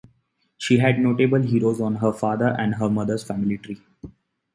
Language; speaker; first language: English; non-native, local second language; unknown